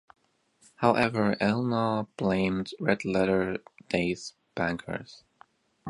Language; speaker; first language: English; native; English